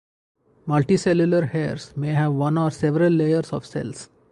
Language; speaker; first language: English; non-native, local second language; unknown